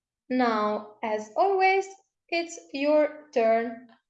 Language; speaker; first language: English; non-native, fluent; Italian